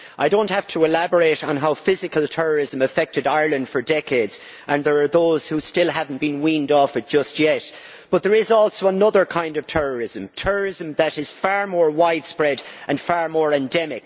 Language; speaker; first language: English; native; English